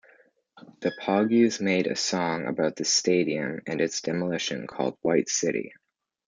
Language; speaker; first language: English; native; English